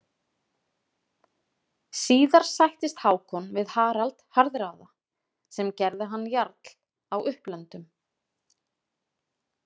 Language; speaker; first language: Icelandic; native; Icelandic